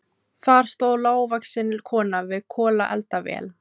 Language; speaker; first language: Icelandic; non-native, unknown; Filipino